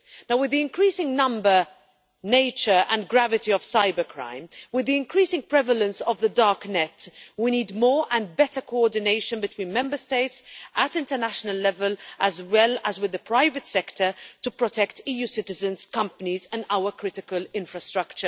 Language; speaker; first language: English; non-native, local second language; Maltese